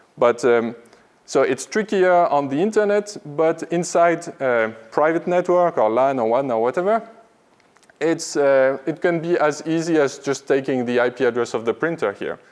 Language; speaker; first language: English; non-native, fluent; French